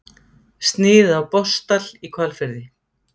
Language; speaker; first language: Icelandic; native; Icelandic